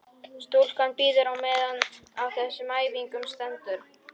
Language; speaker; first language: Icelandic; non-native, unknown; Polish